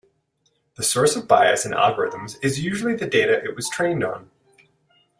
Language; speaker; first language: English; native; English